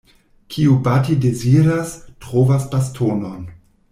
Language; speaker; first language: Esperanto; non-native, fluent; German